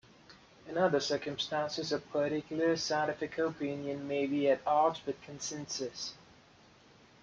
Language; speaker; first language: English; native; English